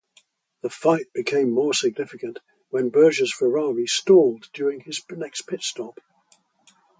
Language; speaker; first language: English; native; English